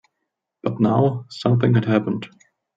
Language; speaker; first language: English; non-native, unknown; German